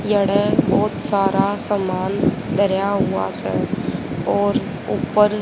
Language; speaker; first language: Hindi; native; Hindi